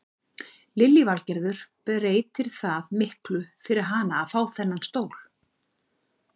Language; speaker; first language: Icelandic; native; Icelandic